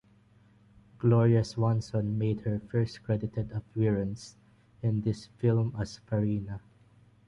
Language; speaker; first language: English; non-native, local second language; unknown